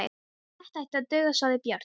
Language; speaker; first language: Icelandic; non-native, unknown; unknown